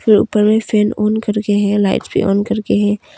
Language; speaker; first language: Hindi; early bilingual, other home language; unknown